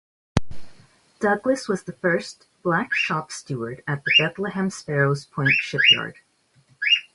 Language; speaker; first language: English; native; English